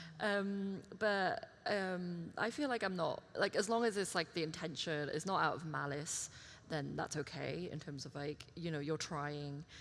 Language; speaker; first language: English; early bilingual, other home language; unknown